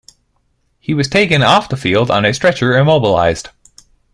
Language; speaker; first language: English; native; English